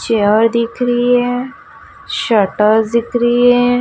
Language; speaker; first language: Hindi; native; Hindi